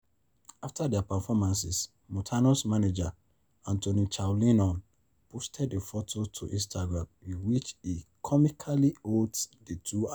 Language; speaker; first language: English; non-native, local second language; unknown